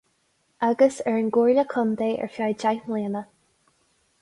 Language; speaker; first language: Irish; non-native, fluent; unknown